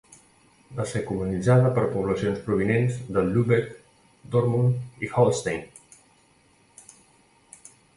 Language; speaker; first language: Catalan; native; Catalan